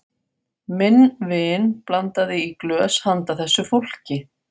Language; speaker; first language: Icelandic; non-native, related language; Faroese